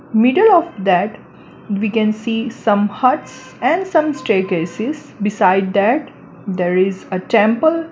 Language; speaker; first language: English; non-native, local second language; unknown